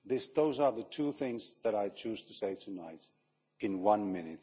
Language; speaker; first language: English; non-native, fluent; Finnish